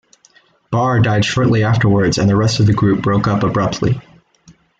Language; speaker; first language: English; native; English